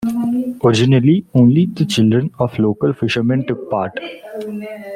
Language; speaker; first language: English; non-native, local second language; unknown